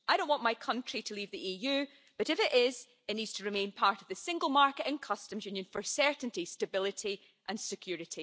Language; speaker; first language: English; native; English